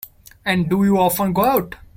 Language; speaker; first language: English; non-native, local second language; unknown